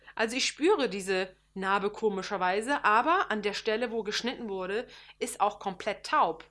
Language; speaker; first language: German; early bilingual, other home language; Turkish